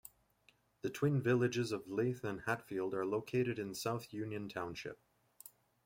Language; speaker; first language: English; native; English